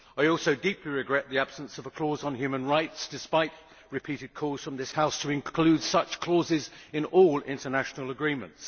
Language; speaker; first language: English; native; English